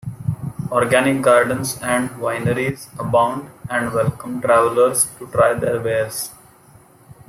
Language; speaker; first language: English; non-native, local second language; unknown